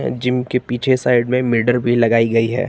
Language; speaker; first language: Hindi; native; Hindi